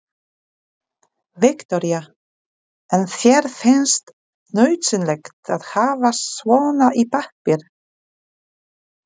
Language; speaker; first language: Icelandic; non-native, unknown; Polish